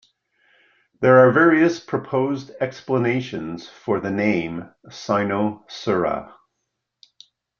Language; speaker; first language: English; native; English